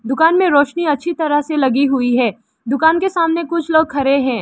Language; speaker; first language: Hindi; non-native, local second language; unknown